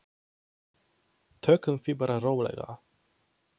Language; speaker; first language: Icelandic; non-native, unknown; Polish